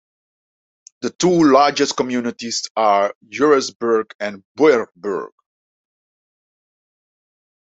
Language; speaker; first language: English; non-native, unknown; Dutch